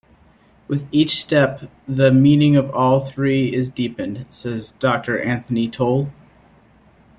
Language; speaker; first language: English; native; English